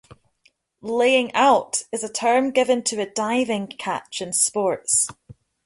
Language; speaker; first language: English; native; English